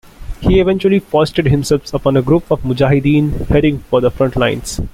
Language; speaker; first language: English; non-native, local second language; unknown